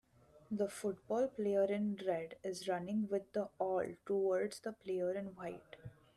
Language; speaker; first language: English; non-native, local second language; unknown